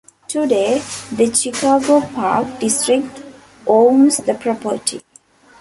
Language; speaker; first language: English; non-native, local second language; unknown